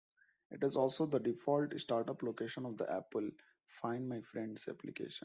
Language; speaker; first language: English; non-native, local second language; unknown